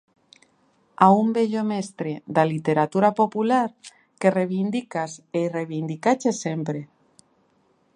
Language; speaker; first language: Galician; native; Galician